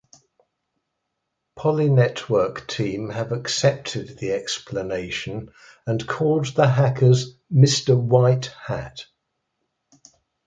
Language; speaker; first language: English; native; English